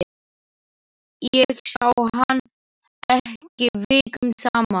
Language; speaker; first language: Icelandic; non-native, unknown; Slovak